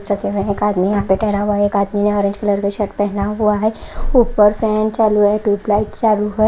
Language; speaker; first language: Hindi; native; Hindi